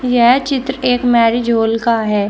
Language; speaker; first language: Hindi; native; Hindi